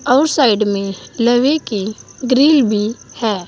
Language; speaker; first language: Hindi; native; Hindi